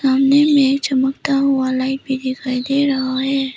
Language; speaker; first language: Hindi; early bilingual, other home language; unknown